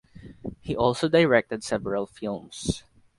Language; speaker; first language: English; non-native, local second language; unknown